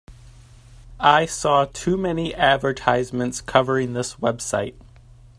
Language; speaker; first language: English; native; English